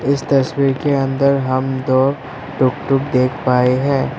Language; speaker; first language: Hindi; non-native, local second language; Assamese